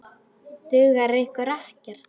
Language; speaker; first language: Icelandic; non-native, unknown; Polish